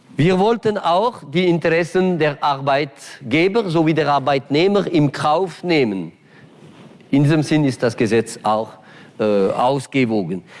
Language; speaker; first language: German; non-native, local second language; French